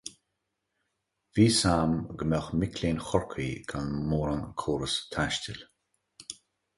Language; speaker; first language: Irish; native; Irish